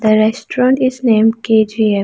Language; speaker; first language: English; non-native, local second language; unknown